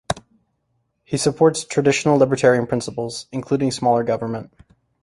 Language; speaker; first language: English; native; English